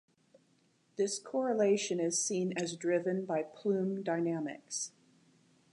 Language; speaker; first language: English; native; English